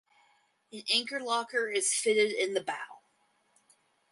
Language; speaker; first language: English; native; English